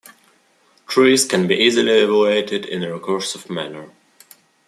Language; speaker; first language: English; non-native, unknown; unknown